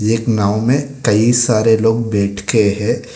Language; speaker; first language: Hindi; non-native, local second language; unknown